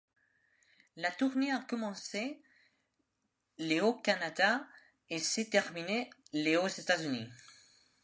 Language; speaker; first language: French; non-native, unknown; Spanish